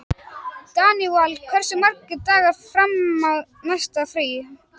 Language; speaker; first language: Icelandic; native; Icelandic